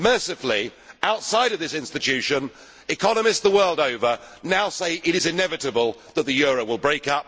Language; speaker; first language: English; native; English